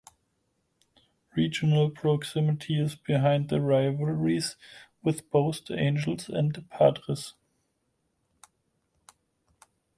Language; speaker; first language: English; non-native, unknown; German